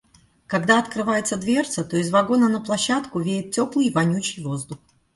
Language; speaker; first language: Russian; native; Russian